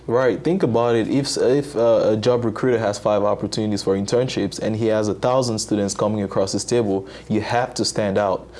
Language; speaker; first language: English; non-native, local second language; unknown